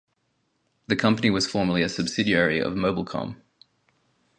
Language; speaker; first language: English; native; English